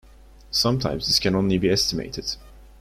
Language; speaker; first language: English; non-native, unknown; Turkish